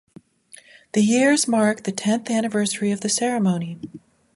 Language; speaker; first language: English; native; English